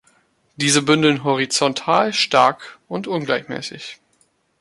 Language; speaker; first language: German; native; German